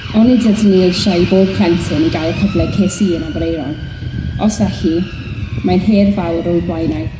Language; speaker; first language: Welsh; non-native, local second language; English